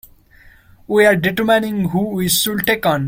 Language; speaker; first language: English; non-native, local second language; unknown